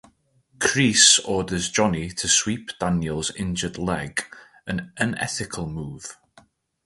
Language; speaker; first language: English; native; English